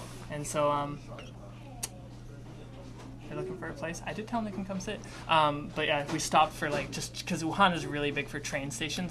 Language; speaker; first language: English; native; English